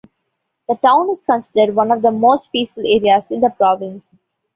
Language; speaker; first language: English; non-native, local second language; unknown